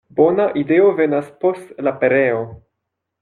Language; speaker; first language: Esperanto; non-native, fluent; French